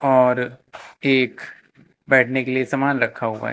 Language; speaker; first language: Hindi; native; Hindi